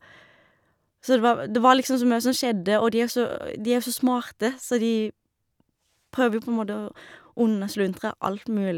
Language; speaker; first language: Norwegian; native; Norwegian